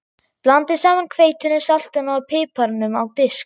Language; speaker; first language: Icelandic; non-native, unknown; German